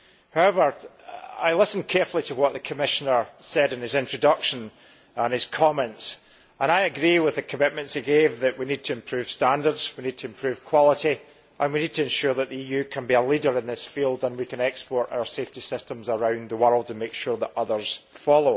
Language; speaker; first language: English; native; English